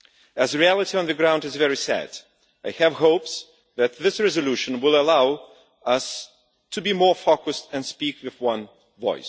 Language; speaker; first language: English; non-native, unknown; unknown